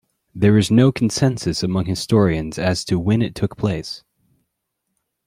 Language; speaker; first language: English; native; English